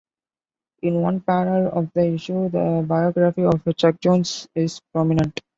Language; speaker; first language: English; non-native, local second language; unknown